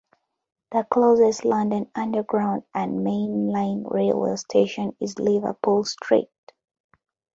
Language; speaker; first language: English; non-native, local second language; Ganda